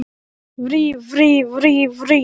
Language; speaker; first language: Icelandic; non-native, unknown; Polish